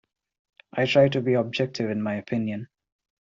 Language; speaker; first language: English; non-native, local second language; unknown